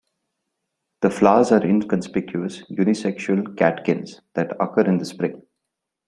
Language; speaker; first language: English; non-native, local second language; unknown